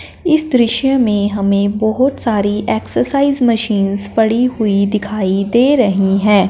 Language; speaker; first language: Hindi; non-native, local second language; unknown